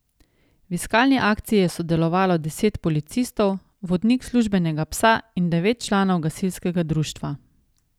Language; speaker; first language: Slovenian; native; Slovenian